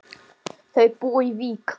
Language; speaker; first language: Icelandic; native; Icelandic